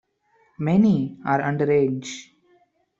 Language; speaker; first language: English; non-native, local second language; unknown